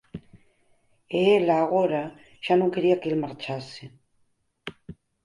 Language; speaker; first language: Galician; native; Galician